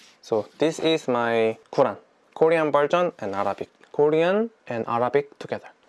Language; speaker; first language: English; non-native, fluent; Korean